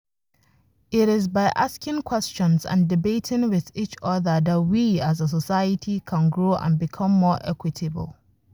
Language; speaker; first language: English; non-native, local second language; Hausa